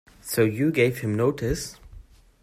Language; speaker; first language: English; non-native, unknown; German